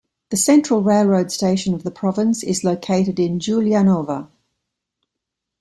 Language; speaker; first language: English; native; English